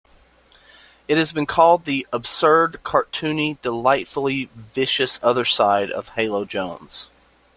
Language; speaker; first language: English; native; English